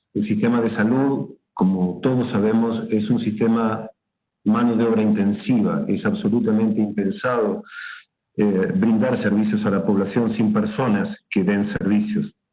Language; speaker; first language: Spanish; native; Spanish